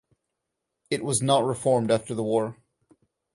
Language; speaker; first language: English; non-native, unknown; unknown